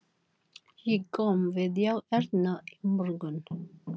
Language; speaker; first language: Icelandic; non-native, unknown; Filipino